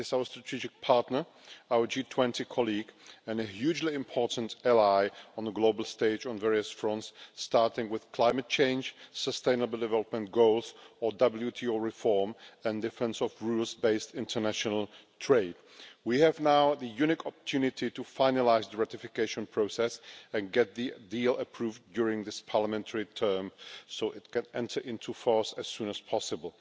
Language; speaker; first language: English; non-native, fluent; Czech